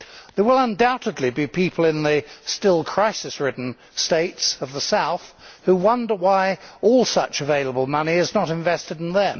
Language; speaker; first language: English; native; English